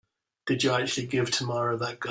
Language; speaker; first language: English; native; English